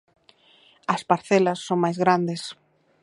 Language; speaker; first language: Galician; native; Galician